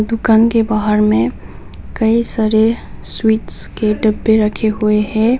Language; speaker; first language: Hindi; non-native, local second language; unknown